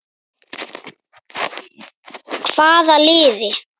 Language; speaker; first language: Icelandic; native; Icelandic